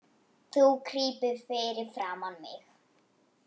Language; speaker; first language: Icelandic; non-native, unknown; Polish